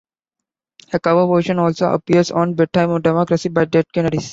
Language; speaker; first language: English; non-native, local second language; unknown